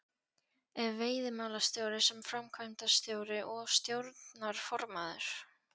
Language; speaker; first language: Icelandic; non-native, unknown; Polish